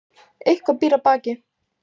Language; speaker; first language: Icelandic; native; Icelandic